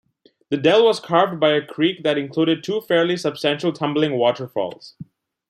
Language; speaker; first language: English; non-native, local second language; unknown